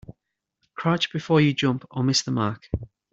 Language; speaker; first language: English; native; English